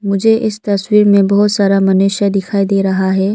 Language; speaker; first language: Hindi; non-native, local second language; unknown